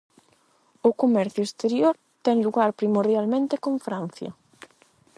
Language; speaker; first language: Galician; non-native, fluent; Spanish